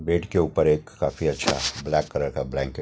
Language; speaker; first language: Hindi; native; Hindi